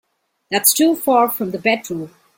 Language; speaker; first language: English; non-native, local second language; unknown